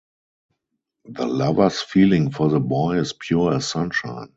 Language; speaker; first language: English; non-native, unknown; German